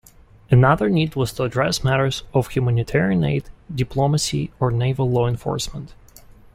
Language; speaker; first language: English; non-native, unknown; Russian